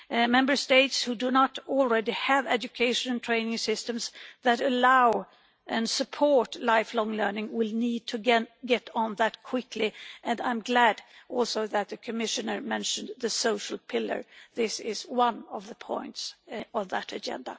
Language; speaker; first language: English; non-native, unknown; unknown